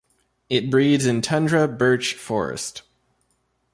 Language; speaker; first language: English; native; English